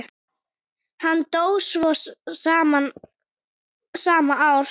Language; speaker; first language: Icelandic; native; Icelandic